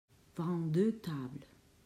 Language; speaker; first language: French; non-native, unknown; Catalan